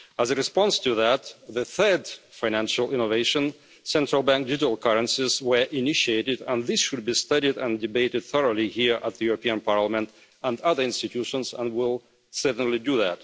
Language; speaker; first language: English; non-native, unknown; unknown